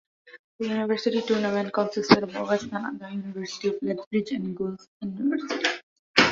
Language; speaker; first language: English; non-native, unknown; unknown